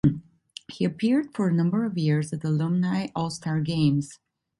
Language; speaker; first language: English; non-native, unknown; Italian